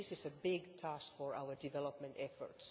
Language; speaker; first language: English; non-native, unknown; Finnish